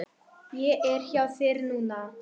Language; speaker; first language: Icelandic; non-native, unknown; Polish